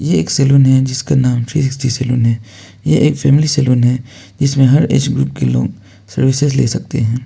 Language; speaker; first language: Hindi; non-native, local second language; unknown